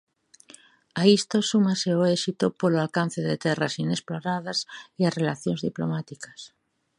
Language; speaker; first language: Galician; native; Galician